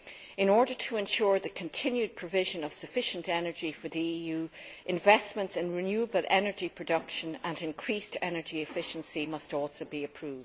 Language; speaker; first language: English; native; English